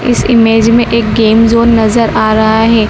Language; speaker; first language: Hindi; native; Hindi